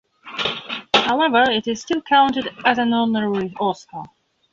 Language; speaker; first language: English; non-native, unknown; Belarusian